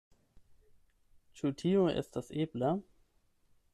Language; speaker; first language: Esperanto; non-native, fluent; German